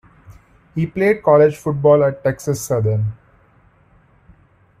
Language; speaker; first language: English; non-native, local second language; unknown